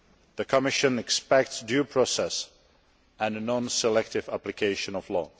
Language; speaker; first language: English; non-native, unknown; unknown